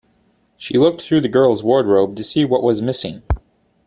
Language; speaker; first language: English; native; English